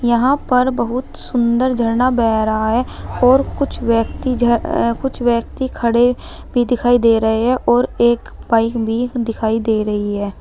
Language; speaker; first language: Hindi; native; Hindi